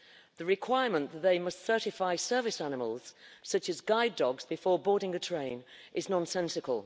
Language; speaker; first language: English; native; English